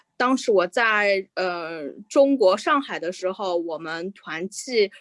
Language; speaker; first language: Chinese; native; Chinese